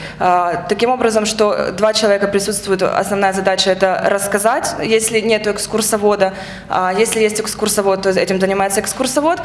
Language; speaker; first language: Russian; native; Russian